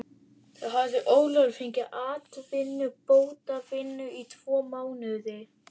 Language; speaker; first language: Icelandic; native; Icelandic